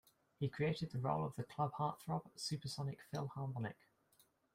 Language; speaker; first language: English; native; English